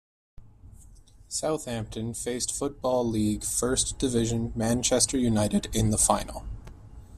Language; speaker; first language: English; native; English